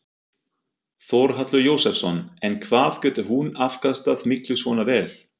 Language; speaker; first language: Icelandic; non-native, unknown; German